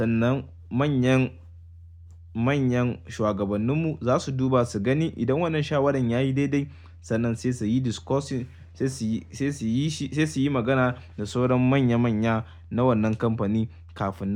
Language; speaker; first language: Hausa; native; Hausa